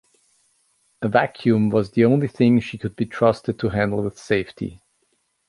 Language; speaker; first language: English; non-native, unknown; German